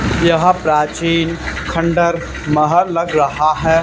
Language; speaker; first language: Hindi; native; Hindi